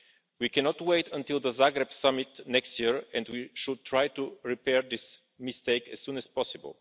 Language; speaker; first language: English; non-native, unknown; Bulgarian